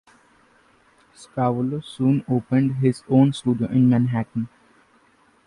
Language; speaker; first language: English; non-native, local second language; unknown